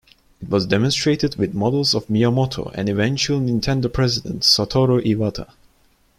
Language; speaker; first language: English; non-native, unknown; Turkish